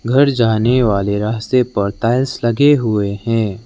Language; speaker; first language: Hindi; non-native, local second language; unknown